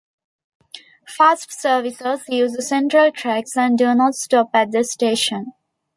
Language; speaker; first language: English; non-native, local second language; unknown